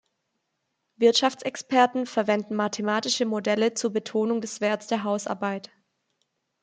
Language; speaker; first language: German; native; German